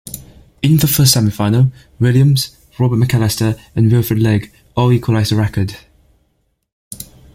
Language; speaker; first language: English; native; English